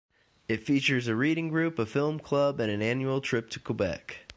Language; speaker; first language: English; native; English